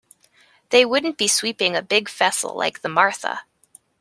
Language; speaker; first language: English; native; English